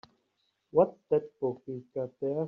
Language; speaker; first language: English; native; English